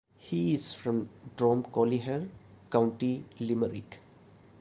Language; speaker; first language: English; non-native, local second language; Malayalam